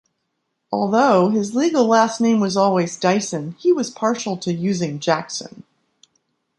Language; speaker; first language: English; native; English